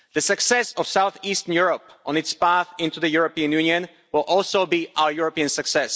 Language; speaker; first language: English; non-native, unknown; Slovak